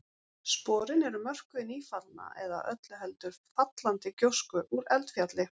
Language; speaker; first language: Icelandic; native; Icelandic